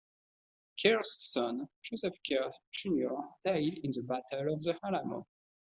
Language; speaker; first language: English; non-native, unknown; French